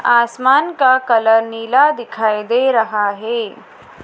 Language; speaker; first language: Hindi; native; Hindi